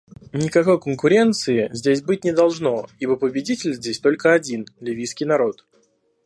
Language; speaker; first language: Russian; native; Russian